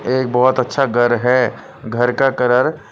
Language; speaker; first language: Hindi; non-native, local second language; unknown